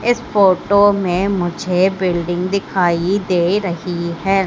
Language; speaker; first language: Hindi; native; Hindi